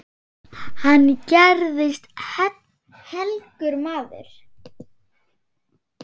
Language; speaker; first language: Icelandic; non-native, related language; Swedish